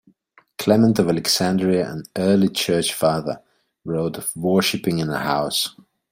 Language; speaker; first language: English; non-native, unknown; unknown